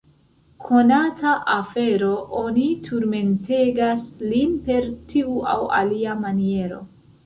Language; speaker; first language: Esperanto; non-native, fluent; Central Kurdish